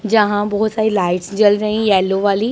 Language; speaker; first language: Hindi; non-native, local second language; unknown